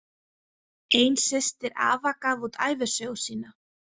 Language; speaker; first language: Icelandic; native; Icelandic